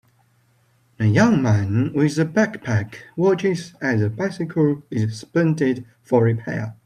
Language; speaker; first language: English; native; English